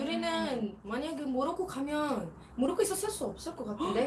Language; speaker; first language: Korean; non-native, fluent; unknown